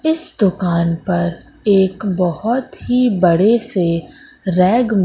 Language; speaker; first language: Hindi; native; Hindi